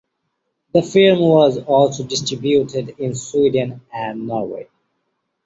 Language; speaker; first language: English; non-native, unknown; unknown